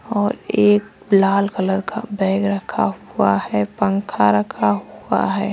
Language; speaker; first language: Hindi; native; Hindi